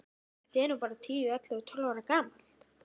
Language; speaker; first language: Icelandic; native; Icelandic